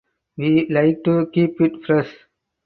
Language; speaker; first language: English; non-native, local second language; Tamil